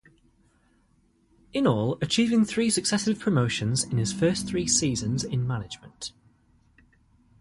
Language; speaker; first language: English; native; English